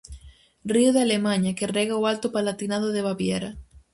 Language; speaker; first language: Galician; native; Galician